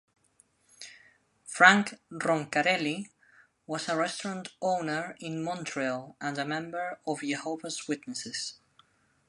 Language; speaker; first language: English; non-native, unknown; Spanish